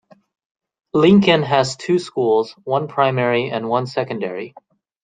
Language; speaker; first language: English; native; English